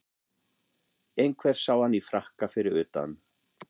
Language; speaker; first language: Icelandic; non-native, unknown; German